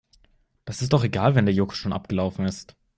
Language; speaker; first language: German; native; German